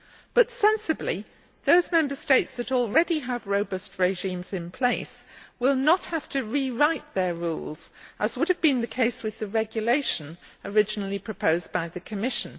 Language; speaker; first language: English; native; English